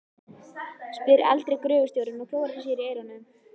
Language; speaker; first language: Icelandic; native; Icelandic